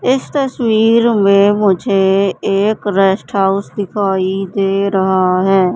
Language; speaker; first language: Hindi; native; Hindi